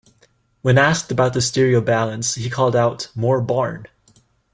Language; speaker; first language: English; native; English